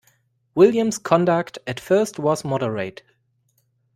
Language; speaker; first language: English; non-native, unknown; German